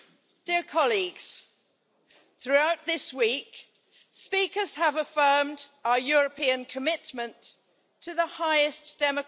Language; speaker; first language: English; native; English